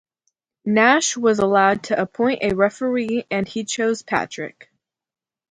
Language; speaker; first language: English; native; English